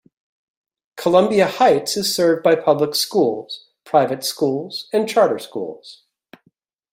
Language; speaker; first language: English; native; English